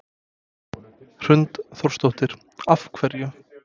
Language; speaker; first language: Icelandic; non-native, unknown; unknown